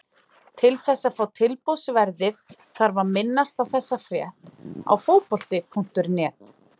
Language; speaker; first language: Icelandic; native; Icelandic